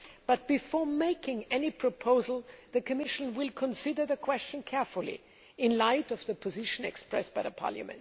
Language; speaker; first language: English; non-native, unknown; German